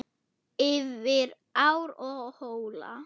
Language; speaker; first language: Icelandic; non-native, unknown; German